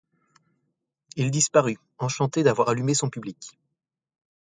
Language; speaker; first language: French; native; French